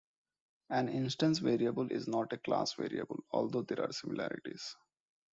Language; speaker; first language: English; non-native, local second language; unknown